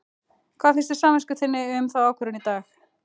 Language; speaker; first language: Icelandic; native; Icelandic